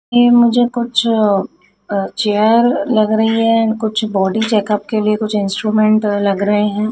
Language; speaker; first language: Hindi; native; Hindi